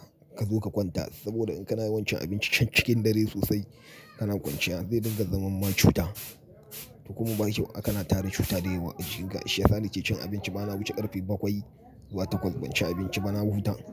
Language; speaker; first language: Hausa; native; Hausa